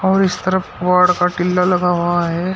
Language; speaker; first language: Hindi; native; Hindi